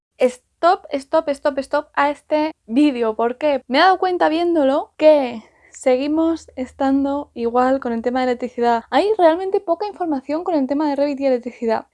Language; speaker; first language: Spanish; native; Spanish